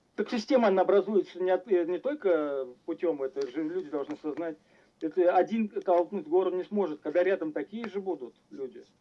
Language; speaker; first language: Russian; native; Russian